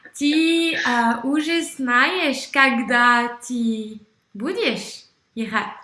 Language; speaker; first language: Russian; non-native, learner; French